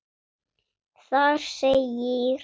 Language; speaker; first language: Icelandic; non-native, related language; Swedish